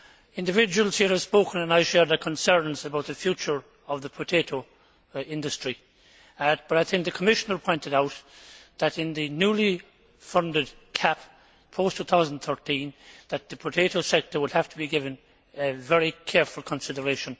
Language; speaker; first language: English; native; English